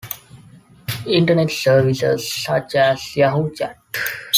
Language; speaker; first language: English; non-native, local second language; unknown